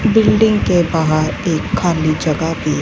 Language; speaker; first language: Hindi; non-native, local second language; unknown